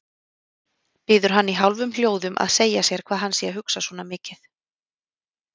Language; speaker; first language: Icelandic; native; Icelandic